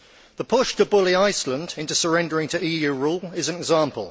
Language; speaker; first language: English; native; English